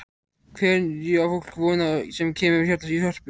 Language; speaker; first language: Icelandic; native; Icelandic